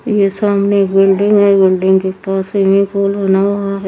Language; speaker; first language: Hindi; native; Hindi